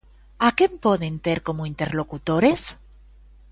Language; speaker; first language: Galician; native; Galician